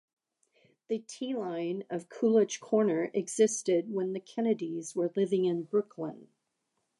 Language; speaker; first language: English; native; English